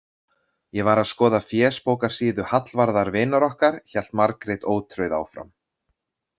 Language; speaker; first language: Icelandic; native; Icelandic